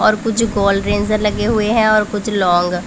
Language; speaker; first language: Hindi; non-native, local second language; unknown